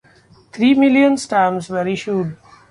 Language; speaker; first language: English; non-native, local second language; Marathi